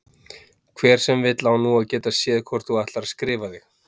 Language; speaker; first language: Icelandic; native; Icelandic